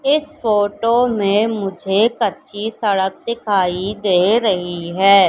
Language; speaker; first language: Hindi; native; Hindi